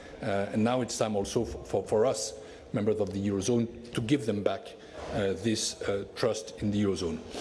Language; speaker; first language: English; non-native, fluent; French